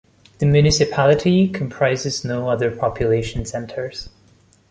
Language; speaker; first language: English; non-native, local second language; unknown